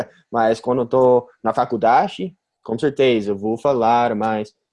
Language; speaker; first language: Portuguese; non-native, learner; English